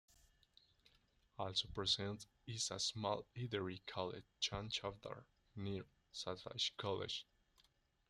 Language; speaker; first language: English; non-native, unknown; Spanish